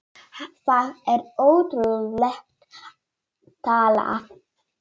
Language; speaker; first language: Icelandic; non-native, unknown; Polish